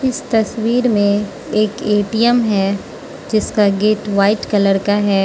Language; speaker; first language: Hindi; non-native, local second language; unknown